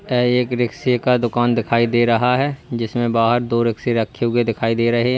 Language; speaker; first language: Hindi; native; Hindi